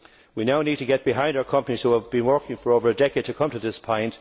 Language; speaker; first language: English; native; English